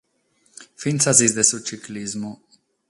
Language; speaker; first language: Sardinian; non-native, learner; Catalan